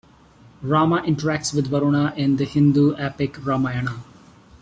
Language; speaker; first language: English; non-native, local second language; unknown